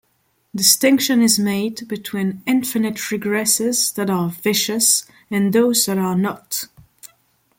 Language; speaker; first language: English; non-native, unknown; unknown